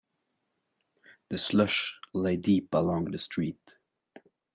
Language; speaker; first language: English; non-native, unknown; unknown